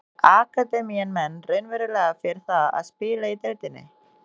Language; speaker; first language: Icelandic; non-native, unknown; Indonesian